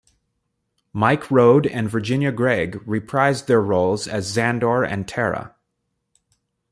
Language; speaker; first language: English; native; English